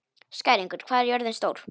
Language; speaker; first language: Icelandic; non-native, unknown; Polish